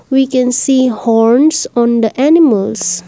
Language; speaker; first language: English; non-native, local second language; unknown